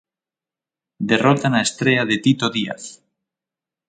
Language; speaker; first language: Galician; native; Galician